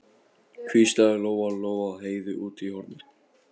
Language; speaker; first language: Icelandic; non-native, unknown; Polish